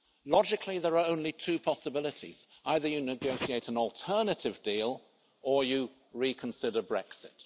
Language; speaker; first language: English; native; English